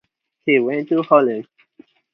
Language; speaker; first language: English; non-native, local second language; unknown